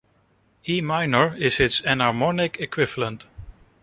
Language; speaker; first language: English; non-native, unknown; Dutch